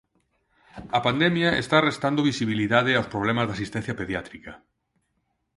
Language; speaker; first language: Galician; non-native, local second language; Spanish